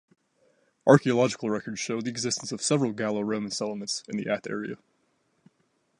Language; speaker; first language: English; native; English